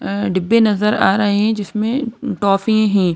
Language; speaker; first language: Hindi; native; Hindi